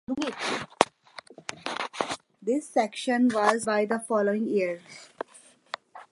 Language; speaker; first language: English; native; English